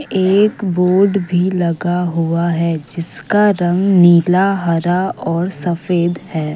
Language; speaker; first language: Hindi; non-native, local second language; Assamese